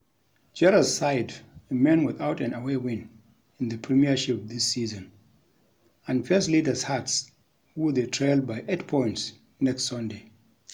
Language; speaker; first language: English; non-native, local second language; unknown